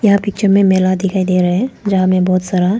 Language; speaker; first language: Hindi; non-native, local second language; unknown